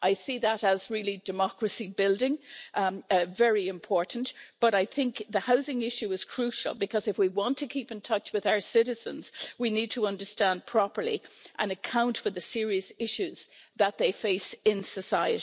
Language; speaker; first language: English; native; English